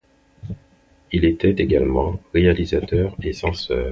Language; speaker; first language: French; non-native, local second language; Haitian Creole